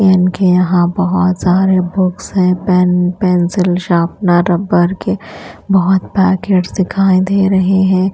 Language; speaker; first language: Hindi; non-native, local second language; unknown